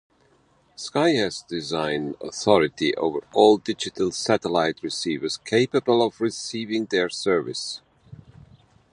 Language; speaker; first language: English; non-native, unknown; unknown